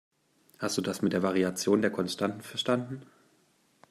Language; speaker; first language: German; native; German